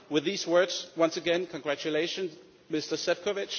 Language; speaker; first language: English; non-native, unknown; Danish